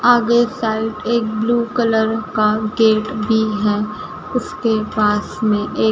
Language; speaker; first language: Hindi; native; Hindi